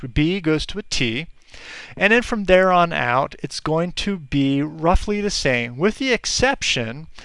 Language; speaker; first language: English; native; English